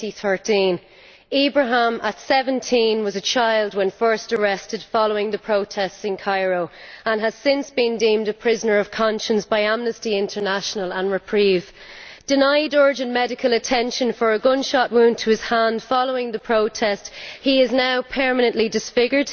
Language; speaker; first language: English; native; English